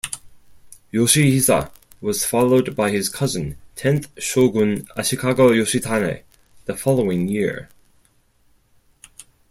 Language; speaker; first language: English; non-native, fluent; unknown